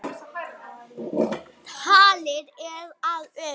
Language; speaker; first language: Icelandic; native; Icelandic